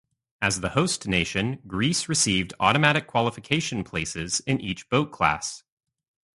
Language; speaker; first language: English; native; English